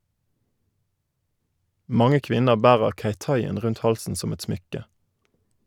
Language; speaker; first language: Norwegian; native; Norwegian